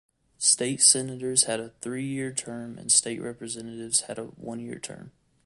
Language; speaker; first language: English; native; English